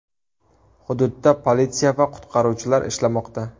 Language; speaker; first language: Uzbek; native; Uzbek